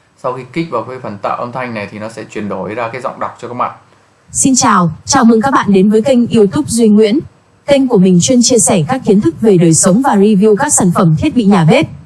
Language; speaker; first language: Vietnamese; native; Vietnamese